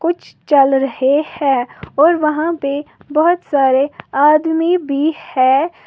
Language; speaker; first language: Hindi; native; Hindi